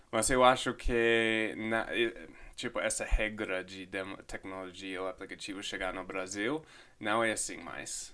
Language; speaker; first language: Portuguese; non-native, fluent; English